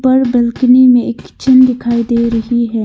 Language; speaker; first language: Hindi; non-native, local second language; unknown